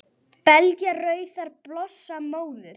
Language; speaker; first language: Icelandic; native; Icelandic